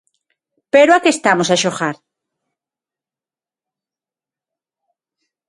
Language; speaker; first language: Galician; non-native, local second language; Spanish